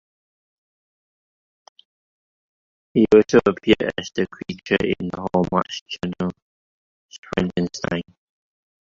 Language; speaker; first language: English; non-native, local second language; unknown